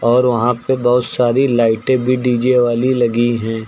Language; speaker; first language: Hindi; native; Hindi